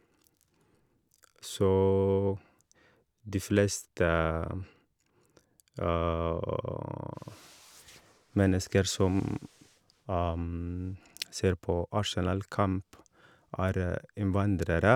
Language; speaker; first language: Norwegian; non-native, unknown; Oromo